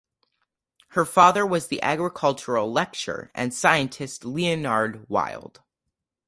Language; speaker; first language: English; native; English